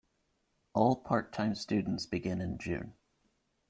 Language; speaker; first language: English; native; English